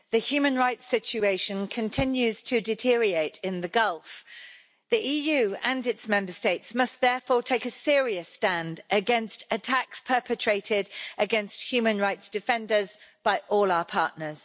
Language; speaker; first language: English; native; English